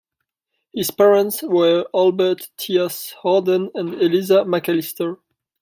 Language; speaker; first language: English; non-native, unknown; French